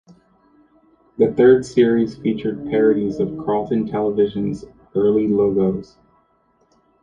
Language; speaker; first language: English; native; English